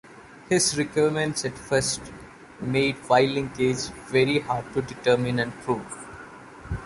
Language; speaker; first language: English; non-native, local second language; Malayalam